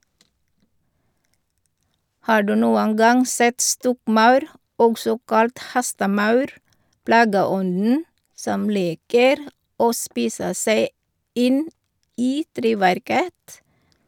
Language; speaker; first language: Norwegian; non-native, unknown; Filipino